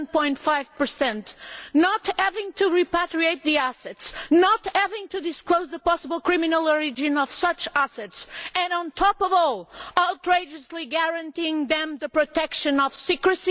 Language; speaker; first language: English; non-native, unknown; Portuguese